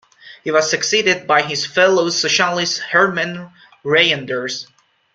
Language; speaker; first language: English; non-native, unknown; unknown